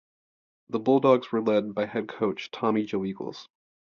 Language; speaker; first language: English; native; English